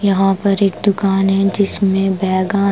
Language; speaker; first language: Hindi; non-native, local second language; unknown